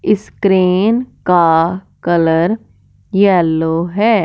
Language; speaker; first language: Hindi; non-native, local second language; Punjabi